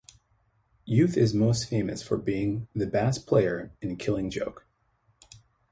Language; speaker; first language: English; native; English